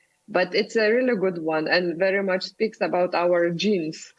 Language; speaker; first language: English; non-native, fluent; Lithuanian